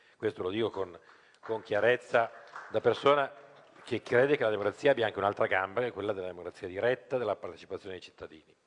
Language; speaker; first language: Italian; native; Italian